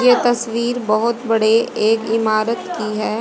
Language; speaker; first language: Hindi; native; Hindi